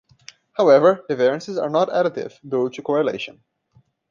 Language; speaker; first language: English; non-native, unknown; Portuguese